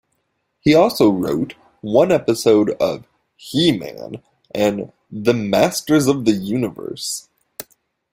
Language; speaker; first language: English; native; English